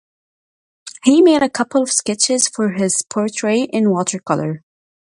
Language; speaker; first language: English; native; English